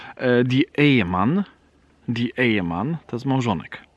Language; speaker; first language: German; non-native, fluent; Polish